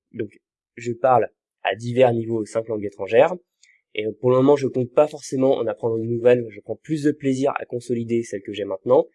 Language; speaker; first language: French; native; French